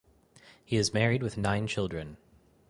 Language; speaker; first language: English; native; English